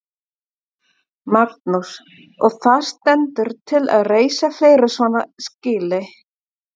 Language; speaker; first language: Icelandic; non-native, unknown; German